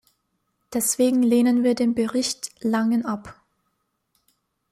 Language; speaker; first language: German; native; German